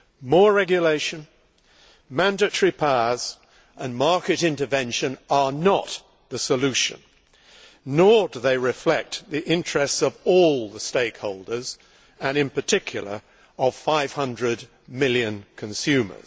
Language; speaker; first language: English; native; English